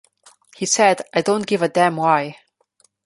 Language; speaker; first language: English; non-native, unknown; Slovenian